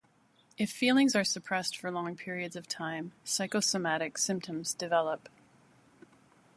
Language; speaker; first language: English; native; English